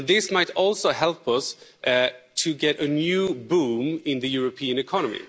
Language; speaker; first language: English; non-native, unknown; Swedish